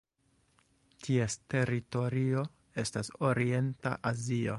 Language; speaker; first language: Esperanto; non-native, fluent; English